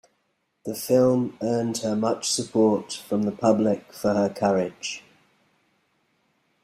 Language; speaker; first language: English; native; English